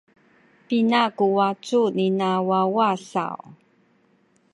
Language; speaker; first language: Sakizaya; non-native, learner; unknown